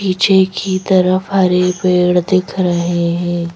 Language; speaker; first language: Hindi; native; Hindi